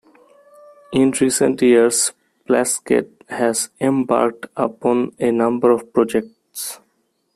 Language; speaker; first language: English; non-native, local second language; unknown